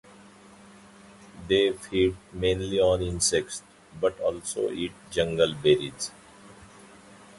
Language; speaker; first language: English; non-native, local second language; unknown